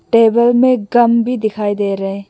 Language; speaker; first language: Hindi; non-native, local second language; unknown